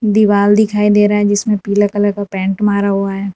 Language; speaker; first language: Hindi; non-native, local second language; Gujarati